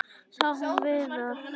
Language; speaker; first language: Icelandic; native; Icelandic